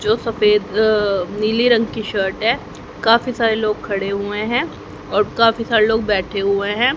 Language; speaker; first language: Hindi; native; Hindi